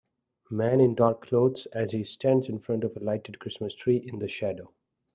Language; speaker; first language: English; non-native, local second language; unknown